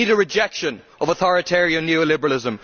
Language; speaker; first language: English; native; English